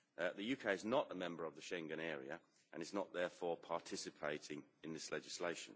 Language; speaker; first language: English; native; English